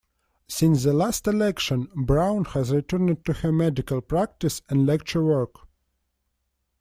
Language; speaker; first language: English; non-native, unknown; Russian